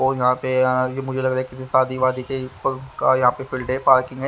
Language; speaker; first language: Hindi; native; Hindi